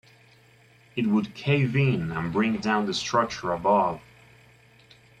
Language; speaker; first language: English; native; English